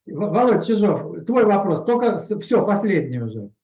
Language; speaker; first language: Russian; native; Russian